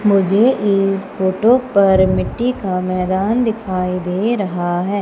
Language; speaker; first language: Hindi; native; Hindi